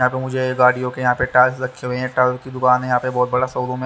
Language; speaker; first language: Hindi; native; Hindi